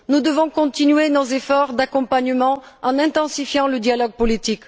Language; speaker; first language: French; non-native, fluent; Bulgarian